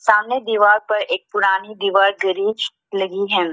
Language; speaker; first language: Hindi; non-native, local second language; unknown